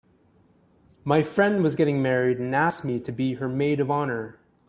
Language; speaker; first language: English; native; English